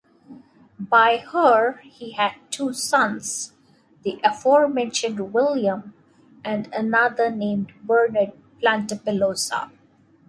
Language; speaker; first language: English; non-native, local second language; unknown